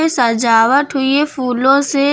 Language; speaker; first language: Hindi; native; Hindi